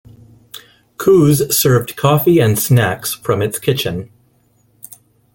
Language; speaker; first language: English; non-native, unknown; Spanish